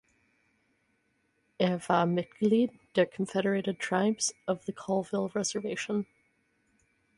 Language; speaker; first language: German; non-native, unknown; English